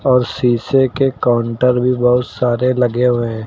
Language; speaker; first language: Hindi; native; Hindi